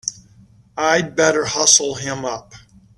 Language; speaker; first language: English; native; English